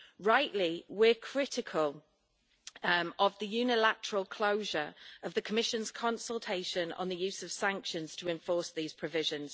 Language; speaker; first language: English; native; English